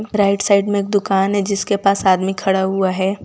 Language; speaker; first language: Hindi; non-native, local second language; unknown